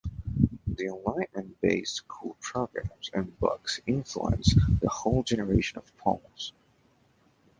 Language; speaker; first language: English; native; English